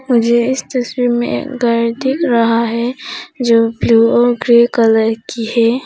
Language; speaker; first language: Hindi; non-native, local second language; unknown